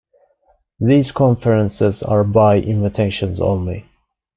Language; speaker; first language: English; non-native, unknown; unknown